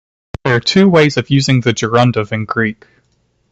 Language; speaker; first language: English; native; English